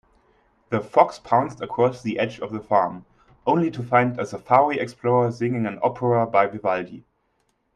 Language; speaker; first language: English; non-native, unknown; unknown